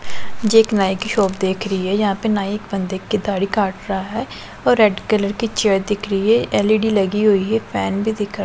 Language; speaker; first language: Hindi; non-native, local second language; Punjabi